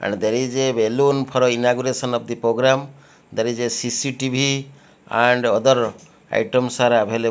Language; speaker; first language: English; non-native, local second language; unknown